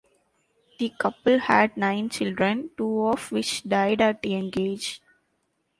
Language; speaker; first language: English; non-native, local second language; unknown